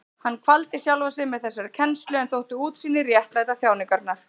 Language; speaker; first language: Icelandic; native; Icelandic